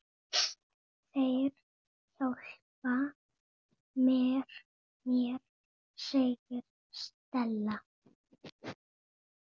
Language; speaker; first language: Icelandic; non-native, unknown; Spanish